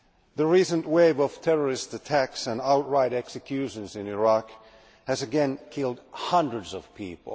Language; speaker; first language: English; non-native, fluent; Finnish